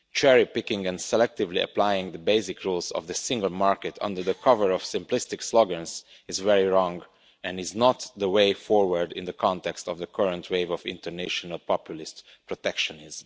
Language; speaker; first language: English; non-native, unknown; Romanian